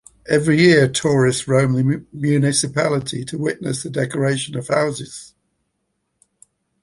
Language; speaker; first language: English; native; English